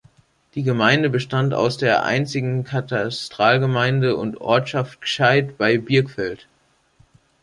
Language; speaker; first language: German; native; German